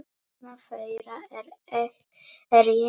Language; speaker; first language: Icelandic; non-native, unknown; Polish